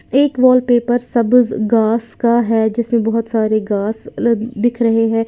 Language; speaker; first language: Hindi; native; Hindi